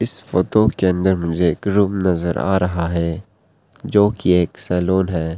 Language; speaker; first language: Hindi; non-native, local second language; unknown